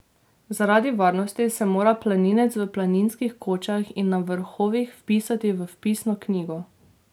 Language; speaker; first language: Slovenian; native; Slovenian